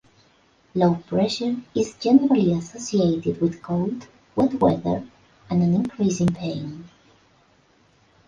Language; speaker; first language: English; non-native, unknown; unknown